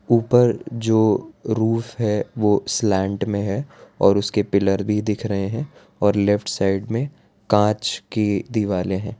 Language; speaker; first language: Hindi; non-native, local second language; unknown